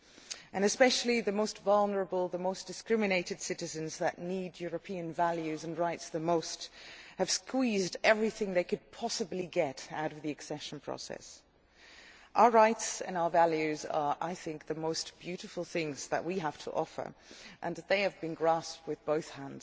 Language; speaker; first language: English; non-native, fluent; Dutch